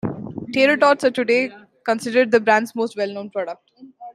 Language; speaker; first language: English; non-native, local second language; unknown